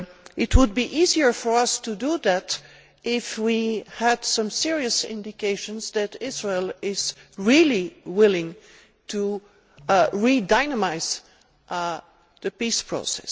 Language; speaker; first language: English; non-native, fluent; Dutch